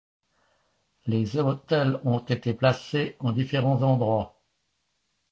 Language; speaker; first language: French; native; French